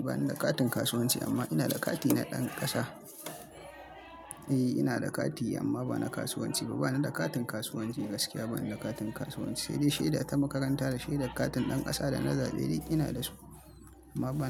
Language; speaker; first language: Hausa; native; Hausa